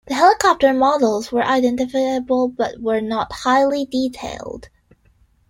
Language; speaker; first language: English; non-native, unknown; Chinese